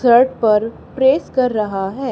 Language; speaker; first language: Hindi; native; Hindi